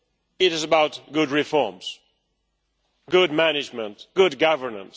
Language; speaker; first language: English; non-native, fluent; Swedish